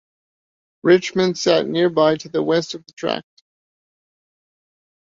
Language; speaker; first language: English; native; English